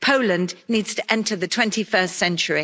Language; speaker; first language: English; native; English